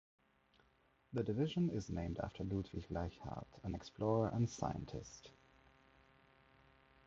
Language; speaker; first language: English; non-native, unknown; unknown